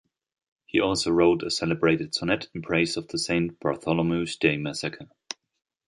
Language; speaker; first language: English; non-native, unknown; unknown